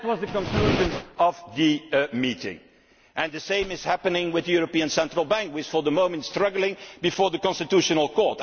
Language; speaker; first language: English; non-native, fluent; Dutch